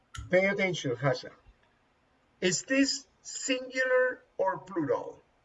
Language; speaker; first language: English; non-native, fluent; Spanish